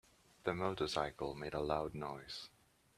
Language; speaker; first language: English; native; English